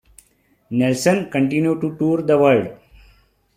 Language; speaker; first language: English; non-native, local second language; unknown